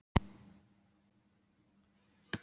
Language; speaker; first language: Icelandic; native; Icelandic